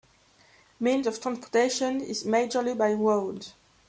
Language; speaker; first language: English; non-native, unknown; French